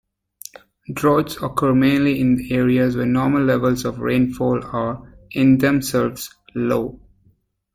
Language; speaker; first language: English; native; English